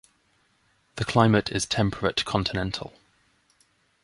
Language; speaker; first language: English; native; English